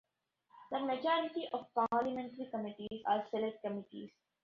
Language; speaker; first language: English; non-native, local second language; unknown